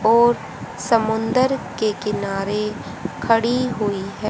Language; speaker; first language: Hindi; native; Hindi